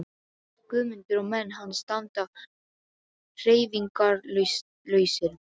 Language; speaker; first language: Icelandic; non-native, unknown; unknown